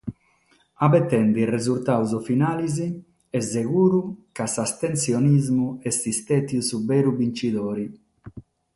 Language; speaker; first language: Sardinian; non-native, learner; Catalan